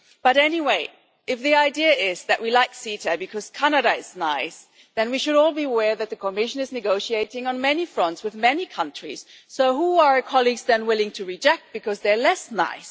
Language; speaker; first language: English; non-native, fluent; German